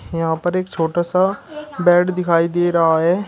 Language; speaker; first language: Hindi; native; Hindi